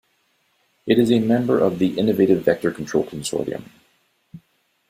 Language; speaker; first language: English; native; English